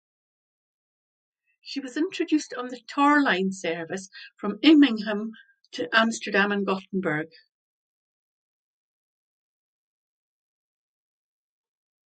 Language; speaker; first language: English; native; English